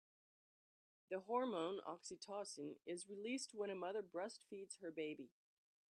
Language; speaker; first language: English; native; English